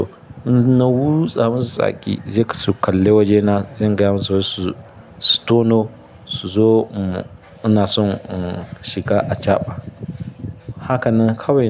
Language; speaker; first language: Hausa; non-native, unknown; Yoruba